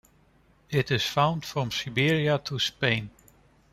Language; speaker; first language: English; non-native, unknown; Dutch